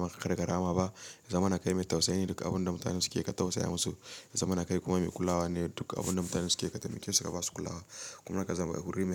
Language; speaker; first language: Hausa; native; Hausa